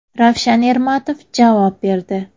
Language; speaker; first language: Uzbek; native; Uzbek